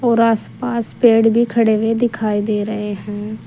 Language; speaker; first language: Hindi; native; Hindi